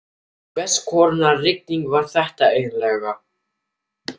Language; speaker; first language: Icelandic; non-native, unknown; German